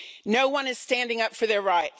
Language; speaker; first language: English; native; English